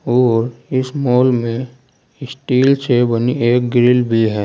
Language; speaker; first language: Hindi; native; Hindi